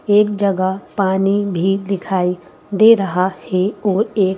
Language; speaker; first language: Hindi; native; Hindi